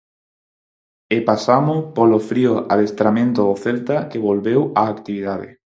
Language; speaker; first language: Galician; non-native, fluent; Spanish